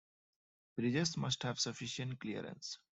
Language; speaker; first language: English; non-native, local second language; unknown